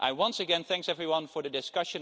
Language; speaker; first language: English; non-native, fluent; Dutch